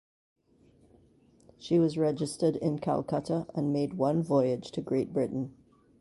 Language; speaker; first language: English; native; English